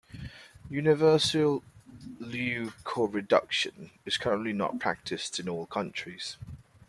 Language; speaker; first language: English; native; English